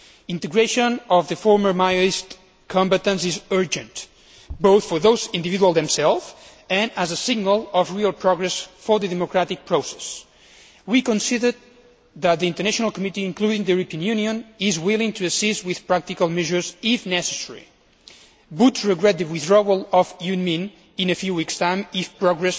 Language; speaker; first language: English; non-native, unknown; Spanish